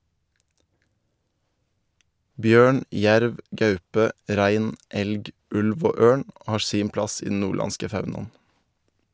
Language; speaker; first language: Norwegian; native; Norwegian